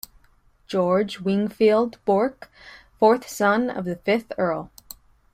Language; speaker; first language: English; native; English